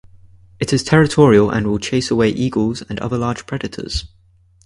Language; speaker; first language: English; native; English